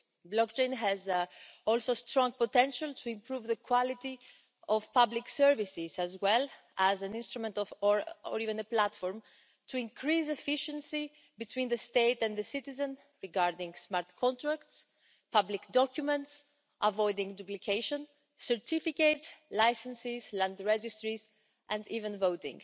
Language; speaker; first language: English; non-native, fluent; Greek